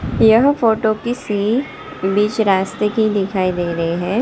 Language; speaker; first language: Hindi; non-native, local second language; Gujarati